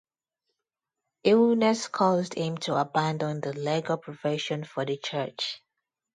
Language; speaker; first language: English; non-native, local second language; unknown